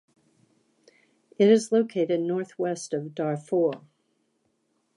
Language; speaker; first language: English; native; English